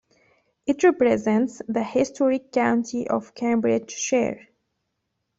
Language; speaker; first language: English; native; English